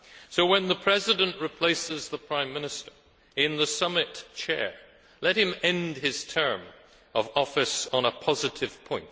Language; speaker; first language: English; native; English